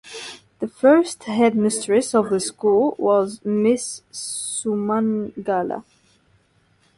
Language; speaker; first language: English; non-native, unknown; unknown